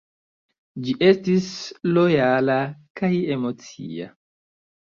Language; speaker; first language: Esperanto; non-native, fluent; Chinese